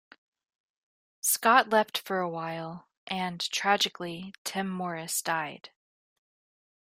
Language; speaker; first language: English; native; English